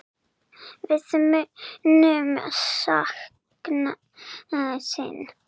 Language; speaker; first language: Icelandic; non-native, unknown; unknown